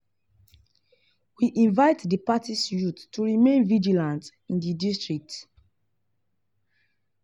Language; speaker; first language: English; non-native, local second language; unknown